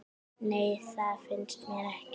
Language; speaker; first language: Icelandic; native; Icelandic